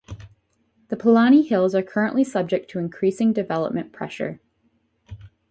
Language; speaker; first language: English; native; English